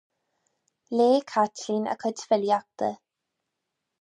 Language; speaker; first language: Irish; non-native, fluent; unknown